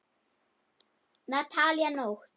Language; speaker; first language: Icelandic; non-native, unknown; German